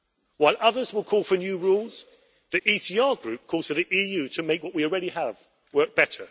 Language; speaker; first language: English; native; English